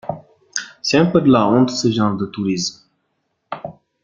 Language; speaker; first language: French; non-native, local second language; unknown